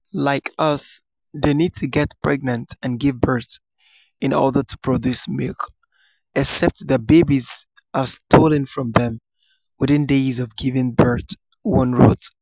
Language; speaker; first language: English; non-native, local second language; Yoruba